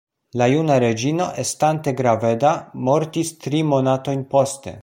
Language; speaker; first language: Esperanto; non-native, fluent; Polish